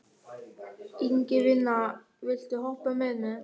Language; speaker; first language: Icelandic; non-native, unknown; German